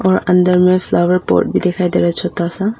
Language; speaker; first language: Hindi; non-native, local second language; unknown